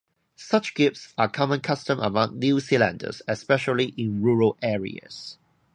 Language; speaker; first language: English; non-native, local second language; Cantonese